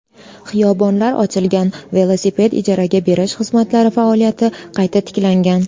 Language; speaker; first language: Uzbek; native; Uzbek